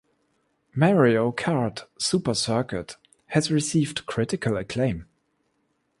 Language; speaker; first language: English; non-native, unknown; German